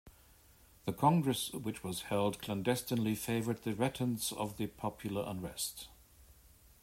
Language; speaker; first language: English; native; English